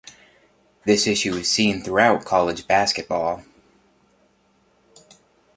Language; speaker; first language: English; native; English